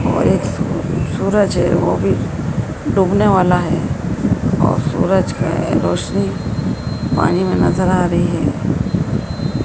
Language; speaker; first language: Hindi; native; Hindi